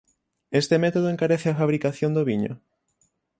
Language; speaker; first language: Galician; native; Galician